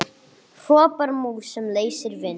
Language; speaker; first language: Icelandic; non-native, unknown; English